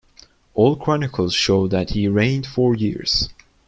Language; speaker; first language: English; non-native, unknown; Turkish